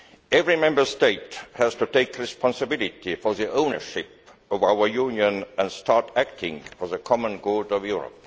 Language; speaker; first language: English; non-native, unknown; Estonian